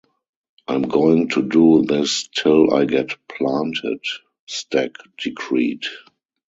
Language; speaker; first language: English; non-native, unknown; German